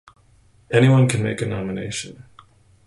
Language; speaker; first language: English; native; English